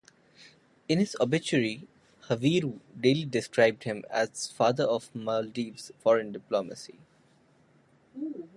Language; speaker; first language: English; non-native, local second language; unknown